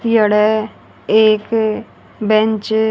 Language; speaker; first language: Hindi; native; Hindi